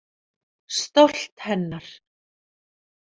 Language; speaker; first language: Icelandic; native; Icelandic